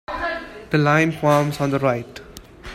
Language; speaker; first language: English; non-native, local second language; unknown